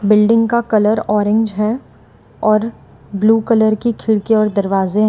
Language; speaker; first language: Hindi; non-native, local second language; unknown